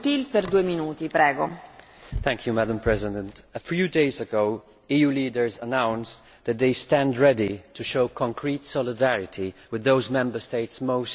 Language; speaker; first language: English; non-native, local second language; Maltese